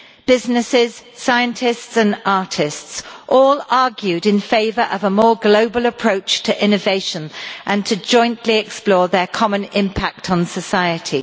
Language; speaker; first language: English; native; English